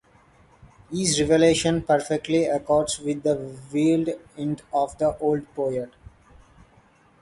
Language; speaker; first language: English; non-native, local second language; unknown